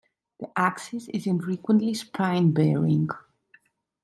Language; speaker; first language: English; non-native, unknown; Italian